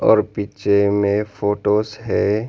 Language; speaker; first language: Hindi; non-native, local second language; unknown